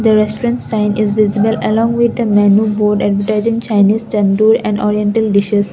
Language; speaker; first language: English; non-native, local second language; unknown